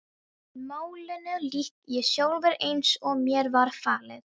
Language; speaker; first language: Icelandic; non-native, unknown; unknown